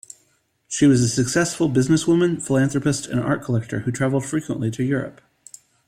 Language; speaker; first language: English; native; English